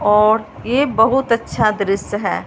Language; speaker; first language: Hindi; non-native, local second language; Punjabi